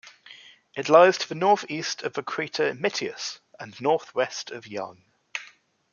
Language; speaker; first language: English; native; English